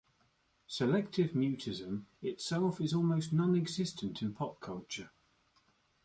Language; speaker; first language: English; native; English